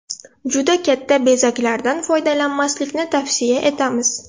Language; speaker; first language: Uzbek; non-native, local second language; Russian